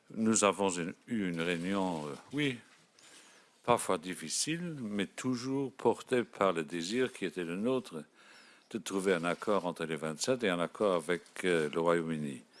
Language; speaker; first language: French; non-native, local second language; Luxembourgish